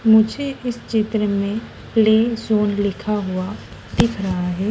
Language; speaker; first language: Hindi; native; Hindi